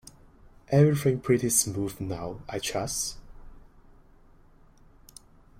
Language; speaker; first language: English; non-native, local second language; Cantonese